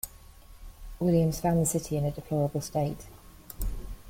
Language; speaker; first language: English; native; English